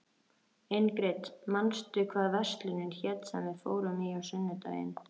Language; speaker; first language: Icelandic; native; Icelandic